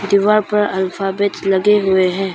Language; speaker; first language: Hindi; non-native, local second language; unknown